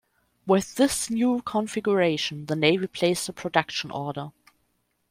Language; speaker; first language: English; non-native, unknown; German